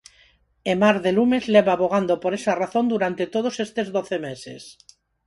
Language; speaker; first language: Galician; non-native, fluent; Spanish